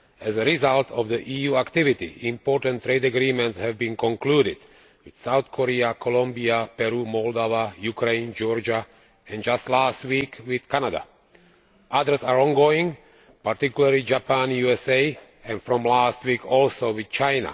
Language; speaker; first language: English; non-native, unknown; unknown